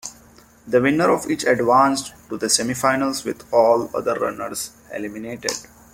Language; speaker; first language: English; non-native, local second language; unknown